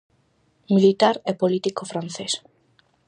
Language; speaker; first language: Galician; native; Galician